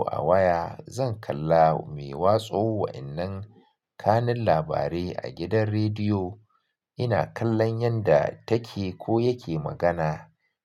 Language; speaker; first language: Hausa; native; Hausa